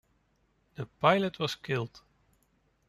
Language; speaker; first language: English; non-native, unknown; Dutch